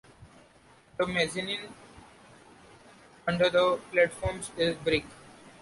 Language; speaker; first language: English; non-native, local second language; Marathi